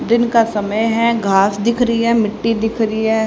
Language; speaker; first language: Hindi; native; Hindi